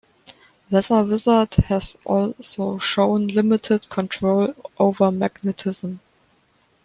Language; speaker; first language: English; non-native, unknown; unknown